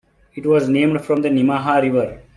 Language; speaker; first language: English; non-native, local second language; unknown